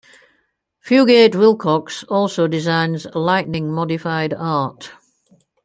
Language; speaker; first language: English; native; English